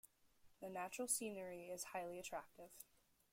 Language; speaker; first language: English; native; English